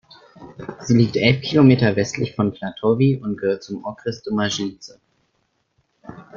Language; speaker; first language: German; native; German